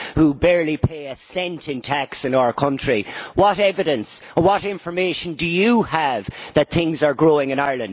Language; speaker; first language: English; native; English